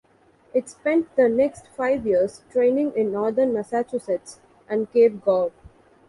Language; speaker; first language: English; non-native, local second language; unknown